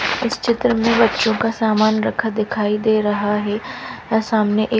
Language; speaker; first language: Hindi; non-native, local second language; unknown